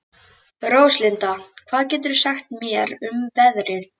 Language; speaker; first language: Icelandic; native; Icelandic